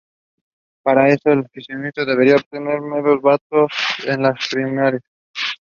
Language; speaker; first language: English; non-native, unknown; Spanish